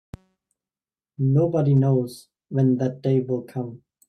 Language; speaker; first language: English; native; English